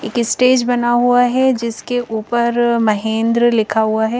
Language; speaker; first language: Hindi; native; Hindi